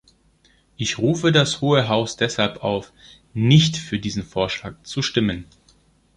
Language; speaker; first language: German; non-native, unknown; Greek